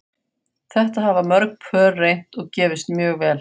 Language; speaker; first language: Icelandic; non-native, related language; Faroese